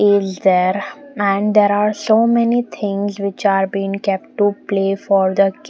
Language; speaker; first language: English; non-native, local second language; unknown